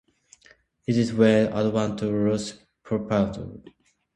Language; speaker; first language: English; non-native, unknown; Japanese